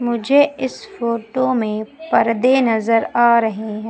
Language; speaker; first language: Hindi; native; Hindi